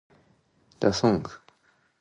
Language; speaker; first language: English; non-native, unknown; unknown